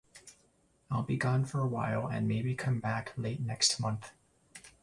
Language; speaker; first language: English; native; English